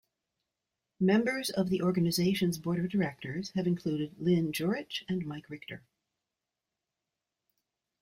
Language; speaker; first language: English; native; English